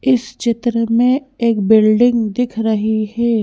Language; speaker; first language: Hindi; native; Hindi